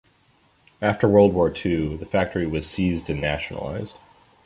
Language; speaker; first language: English; native; English